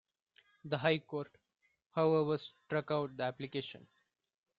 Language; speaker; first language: English; non-native, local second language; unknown